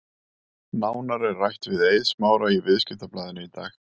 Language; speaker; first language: Icelandic; native; Icelandic